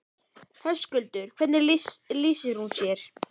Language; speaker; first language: Icelandic; native; Icelandic